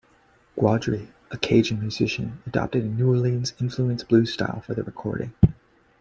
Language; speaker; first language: English; native; English